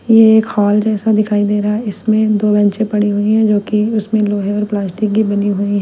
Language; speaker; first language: Hindi; non-native, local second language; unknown